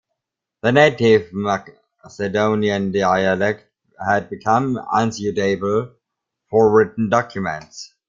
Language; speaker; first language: English; non-native, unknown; German